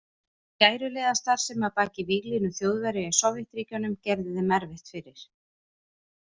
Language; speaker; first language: Icelandic; native; Icelandic